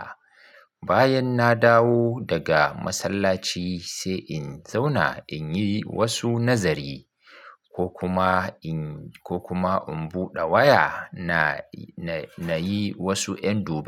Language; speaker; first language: Hausa; native; Hausa